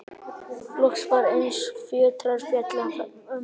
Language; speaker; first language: Icelandic; non-native, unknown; Chinese